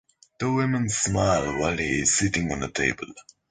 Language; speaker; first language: English; native; English